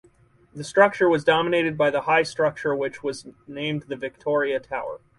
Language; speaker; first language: English; native; English